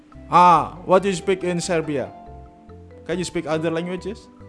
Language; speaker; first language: English; non-native, learner; Indonesian